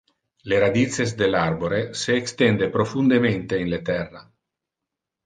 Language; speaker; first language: Interlingua; non-native, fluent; Italian